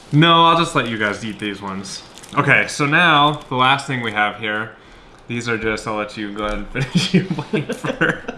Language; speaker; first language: English; native; English